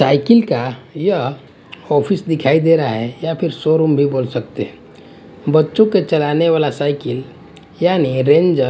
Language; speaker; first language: Hindi; non-native, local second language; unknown